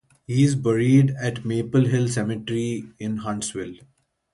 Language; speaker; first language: English; non-native, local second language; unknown